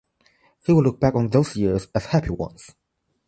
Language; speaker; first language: English; non-native, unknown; Chinese